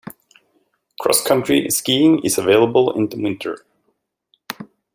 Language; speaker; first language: English; native; English